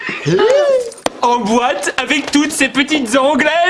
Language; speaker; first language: French; native; French